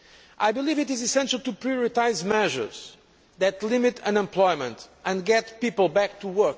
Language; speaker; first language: English; non-native, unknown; Portuguese